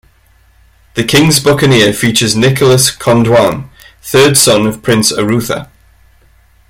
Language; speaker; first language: English; native; English